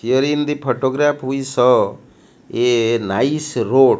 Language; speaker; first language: English; non-native, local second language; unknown